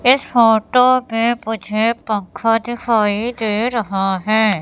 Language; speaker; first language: Hindi; native; Hindi